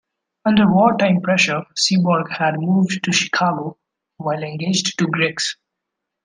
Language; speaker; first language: English; non-native, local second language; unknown